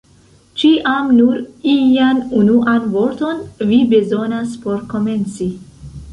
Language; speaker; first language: Esperanto; non-native, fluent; Central Kurdish